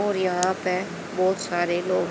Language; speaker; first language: Hindi; native; Hindi